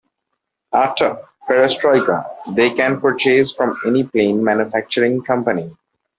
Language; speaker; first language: English; non-native, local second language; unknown